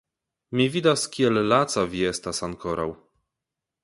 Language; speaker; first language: Esperanto; non-native, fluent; Polish